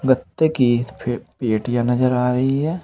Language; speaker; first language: Hindi; native; Hindi